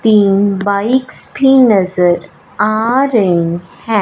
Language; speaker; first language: Hindi; non-native, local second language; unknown